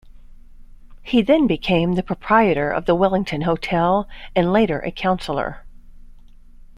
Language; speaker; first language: English; native; English